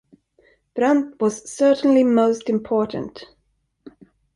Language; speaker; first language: English; non-native, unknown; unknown